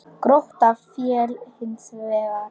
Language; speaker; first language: Icelandic; non-native, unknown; Polish